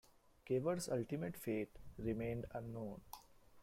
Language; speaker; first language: English; non-native, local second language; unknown